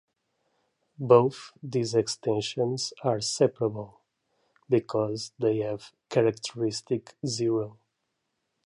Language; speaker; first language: English; native; English